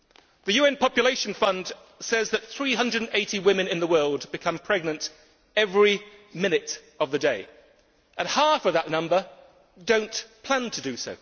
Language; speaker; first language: English; native; English